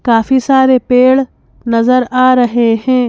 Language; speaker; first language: Hindi; native; Hindi